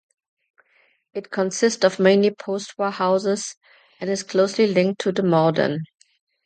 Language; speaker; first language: English; non-native, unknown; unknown